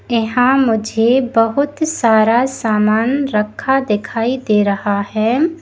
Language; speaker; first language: Hindi; native; Hindi